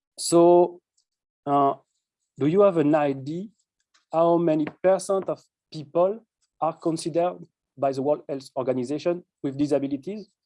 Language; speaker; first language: English; non-native, fluent; French